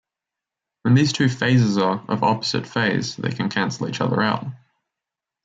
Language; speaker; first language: English; native; English